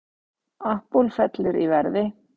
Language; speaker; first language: Icelandic; native; Icelandic